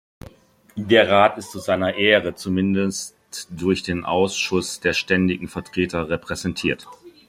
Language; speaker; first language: German; native; German